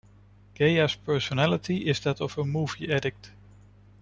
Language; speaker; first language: English; non-native, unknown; Dutch